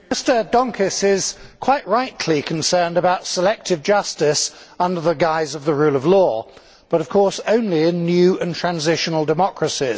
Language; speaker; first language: English; native; English